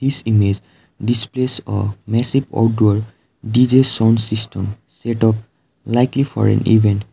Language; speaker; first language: English; non-native, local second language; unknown